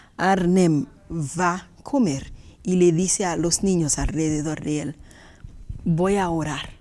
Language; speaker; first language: Spanish; native; Spanish